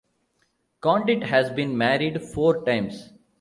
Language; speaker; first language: English; non-native, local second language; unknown